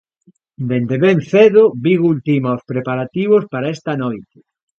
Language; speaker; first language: Galician; native; Galician